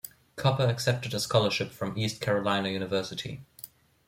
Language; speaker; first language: English; non-native, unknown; German